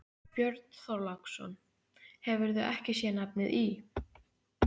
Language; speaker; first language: Icelandic; native; Icelandic